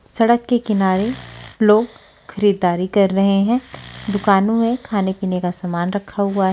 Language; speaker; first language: Hindi; native; Hindi